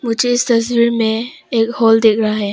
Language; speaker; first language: Hindi; non-native, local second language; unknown